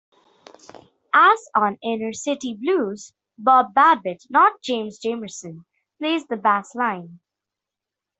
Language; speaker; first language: English; non-native, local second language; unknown